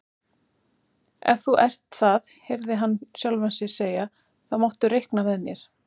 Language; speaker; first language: Icelandic; native; Icelandic